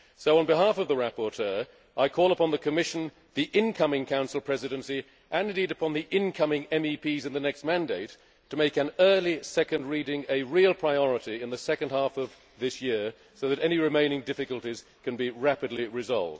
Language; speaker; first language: English; native; English